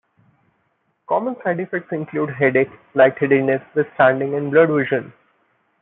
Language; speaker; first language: English; non-native, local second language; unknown